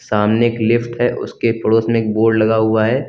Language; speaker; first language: Hindi; native; Hindi